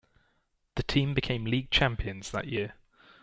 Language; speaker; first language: English; native; English